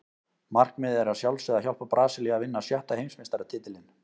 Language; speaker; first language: Icelandic; native; Icelandic